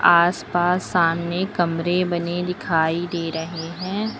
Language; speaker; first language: Hindi; native; Hindi